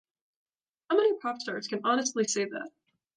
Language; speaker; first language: English; native; English